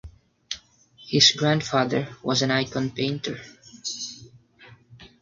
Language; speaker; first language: English; non-native, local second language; Filipino